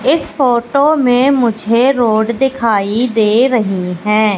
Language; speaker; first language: Hindi; native; Hindi